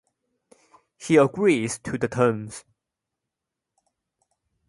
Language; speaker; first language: English; non-native, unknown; Chinese